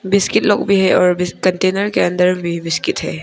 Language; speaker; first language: Hindi; non-native, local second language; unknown